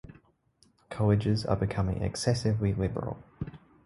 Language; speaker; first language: English; native; English